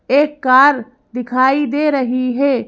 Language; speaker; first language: Hindi; native; Hindi